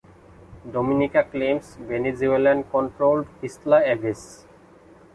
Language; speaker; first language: English; non-native, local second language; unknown